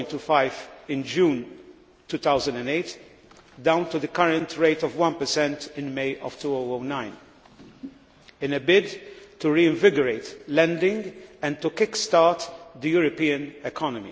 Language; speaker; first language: English; non-native, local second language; Maltese